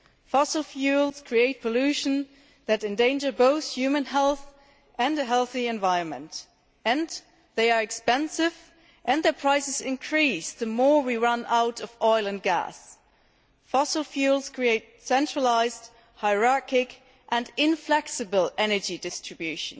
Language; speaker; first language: English; non-native, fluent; German